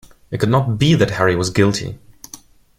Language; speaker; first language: English; non-native, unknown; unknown